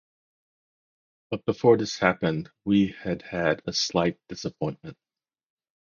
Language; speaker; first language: English; native; English